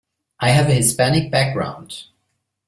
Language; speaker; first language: English; non-native, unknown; German